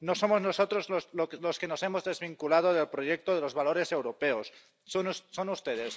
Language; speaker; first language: Spanish; non-native, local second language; Catalan